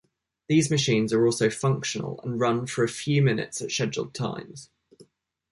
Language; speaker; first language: English; native; English